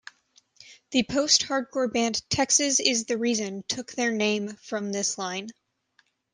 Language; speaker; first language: English; native; English